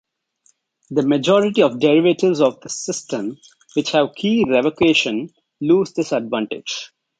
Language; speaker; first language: English; non-native, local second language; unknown